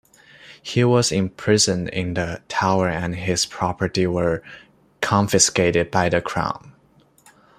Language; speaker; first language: English; non-native, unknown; Chinese